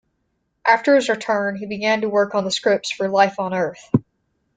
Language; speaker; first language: English; native; English